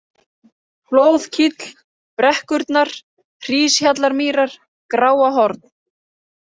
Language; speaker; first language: Icelandic; native; Icelandic